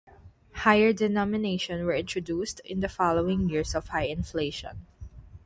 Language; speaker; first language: English; non-native, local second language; Filipino